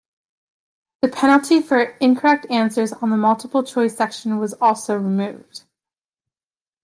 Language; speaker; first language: English; native; English